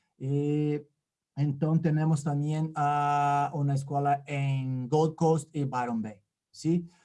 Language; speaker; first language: Spanish; non-native, related language; Portuguese